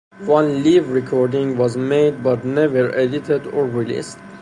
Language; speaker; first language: English; non-native, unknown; Persian